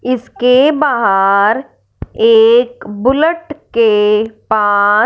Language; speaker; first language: Hindi; non-native, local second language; Punjabi